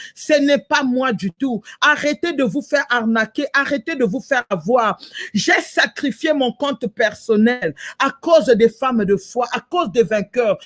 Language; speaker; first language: French; non-native, local second language; Lingala